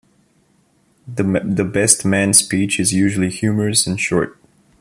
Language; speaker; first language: English; non-native, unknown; Bulgarian